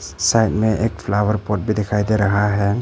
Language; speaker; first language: Hindi; non-native, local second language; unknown